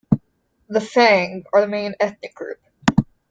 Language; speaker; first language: English; native; English